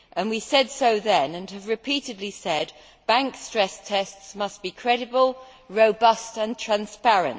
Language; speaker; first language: English; native; English